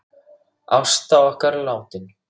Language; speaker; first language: Icelandic; native; Icelandic